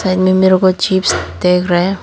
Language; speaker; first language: Hindi; non-native, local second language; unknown